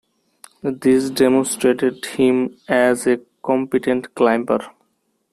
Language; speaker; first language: English; non-native, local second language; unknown